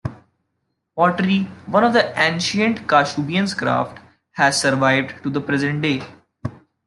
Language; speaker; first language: English; non-native, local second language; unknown